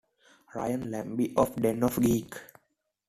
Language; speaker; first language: English; non-native, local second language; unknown